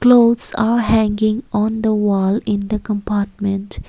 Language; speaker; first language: English; non-native, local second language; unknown